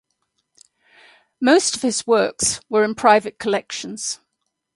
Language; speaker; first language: English; native; English